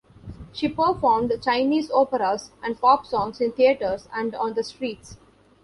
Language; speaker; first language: English; non-native, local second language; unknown